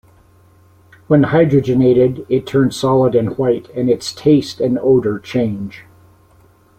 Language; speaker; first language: English; native; English